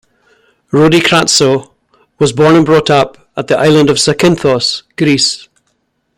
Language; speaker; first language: English; native; English